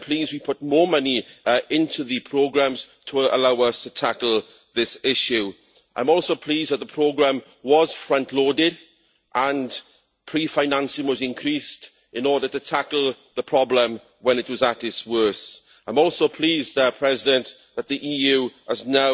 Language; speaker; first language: English; native; English